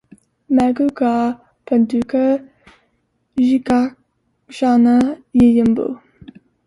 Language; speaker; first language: English; native; English